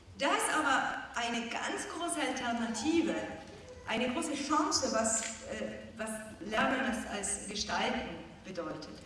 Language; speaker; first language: German; non-native, fluent; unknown